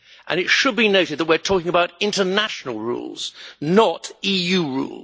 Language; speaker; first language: English; native; English